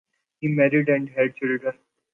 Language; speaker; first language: English; non-native, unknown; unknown